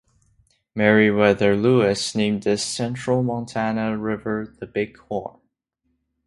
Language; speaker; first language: English; non-native, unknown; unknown